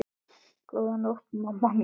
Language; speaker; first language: Icelandic; native; Icelandic